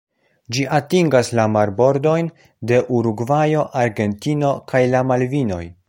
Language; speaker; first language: Esperanto; non-native, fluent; Polish